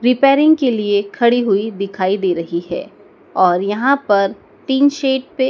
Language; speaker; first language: Hindi; native; Hindi